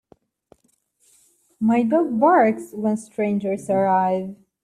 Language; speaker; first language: English; native; English